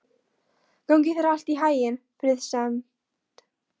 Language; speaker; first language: Icelandic; non-native, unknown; Polish